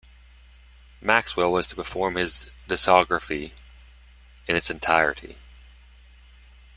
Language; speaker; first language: English; native; English